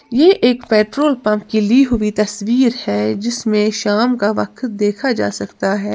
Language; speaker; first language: Hindi; native; Hindi